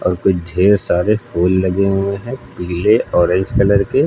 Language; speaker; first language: Hindi; native; Hindi